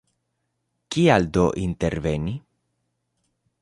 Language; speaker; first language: Esperanto; non-native, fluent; Spanish